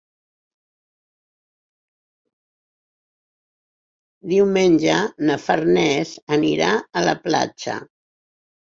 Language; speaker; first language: Catalan; non-native, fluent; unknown